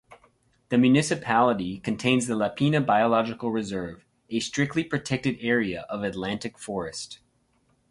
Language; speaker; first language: English; native; English